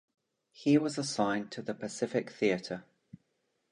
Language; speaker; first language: English; native; English